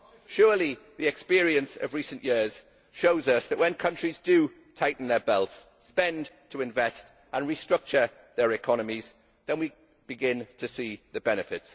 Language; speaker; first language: English; native; English